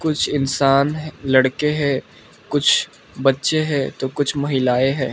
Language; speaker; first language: Hindi; non-native, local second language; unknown